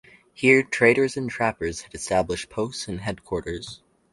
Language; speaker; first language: English; native; English